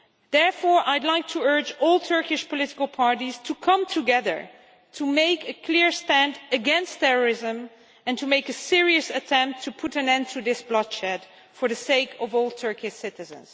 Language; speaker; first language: English; non-native, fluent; Dutch